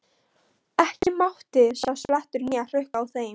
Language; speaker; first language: Icelandic; non-native, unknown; Polish